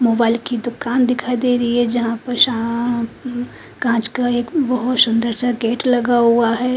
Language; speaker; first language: Hindi; native; Hindi